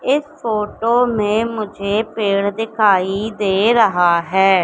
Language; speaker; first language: Hindi; native; Hindi